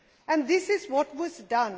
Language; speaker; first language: English; non-native, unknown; Swedish